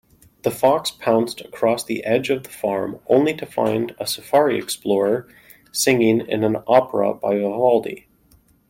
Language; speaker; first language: English; native; English